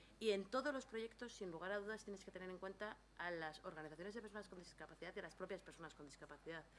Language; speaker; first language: Spanish; native; Spanish